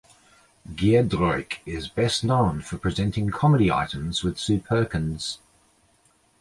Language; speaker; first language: English; native; English